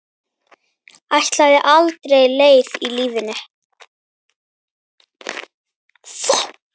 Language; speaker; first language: Icelandic; native; Icelandic